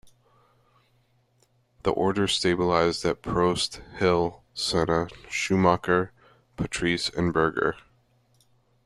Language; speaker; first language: English; native; English